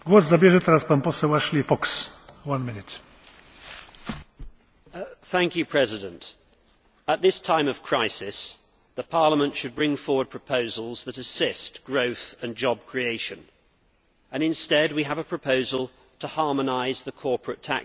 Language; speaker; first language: English; native; English